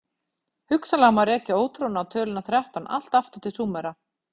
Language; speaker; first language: Icelandic; native; Icelandic